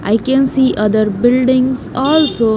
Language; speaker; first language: English; non-native, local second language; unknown